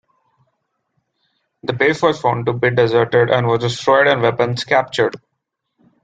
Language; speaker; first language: English; non-native, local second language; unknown